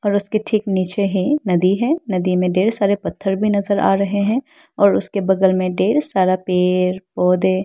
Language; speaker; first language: Hindi; non-native, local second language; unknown